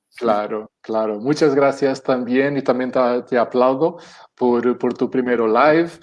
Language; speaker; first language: Spanish; non-native, related language; Portuguese